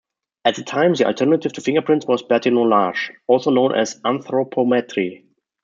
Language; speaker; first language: English; non-native, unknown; German